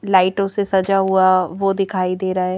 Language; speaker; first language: Hindi; native; Hindi